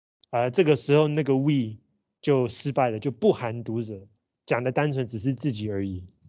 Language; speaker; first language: Chinese; native; Chinese